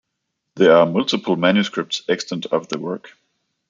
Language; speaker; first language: English; non-native, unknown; Danish